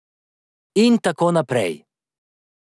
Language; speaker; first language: Slovenian; native; Slovenian